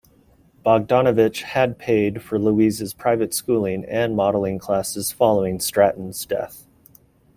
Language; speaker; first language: English; native; English